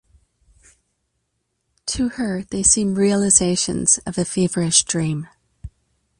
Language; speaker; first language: English; native; English